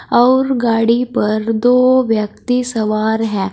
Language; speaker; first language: Hindi; native; Hindi